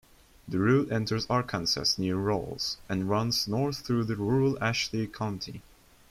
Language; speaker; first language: English; non-native, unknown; Turkish